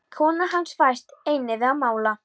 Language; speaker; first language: Icelandic; non-native, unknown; Polish